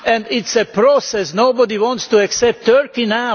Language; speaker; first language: English; non-native, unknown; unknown